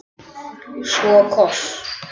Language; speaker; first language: Icelandic; native; Icelandic